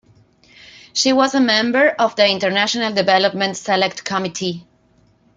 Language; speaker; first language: English; non-native, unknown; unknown